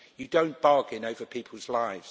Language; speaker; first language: English; native; English